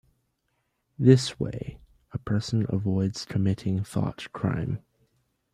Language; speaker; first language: English; native; English